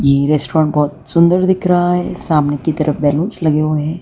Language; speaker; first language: Hindi; non-native, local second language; Gujarati